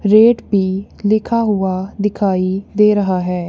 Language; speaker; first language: Hindi; non-native, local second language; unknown